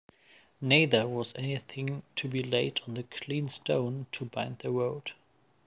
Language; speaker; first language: English; non-native, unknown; German